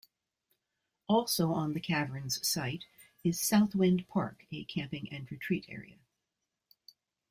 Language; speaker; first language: English; native; English